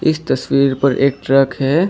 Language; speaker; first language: Hindi; non-native, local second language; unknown